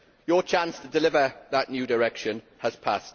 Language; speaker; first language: English; native; English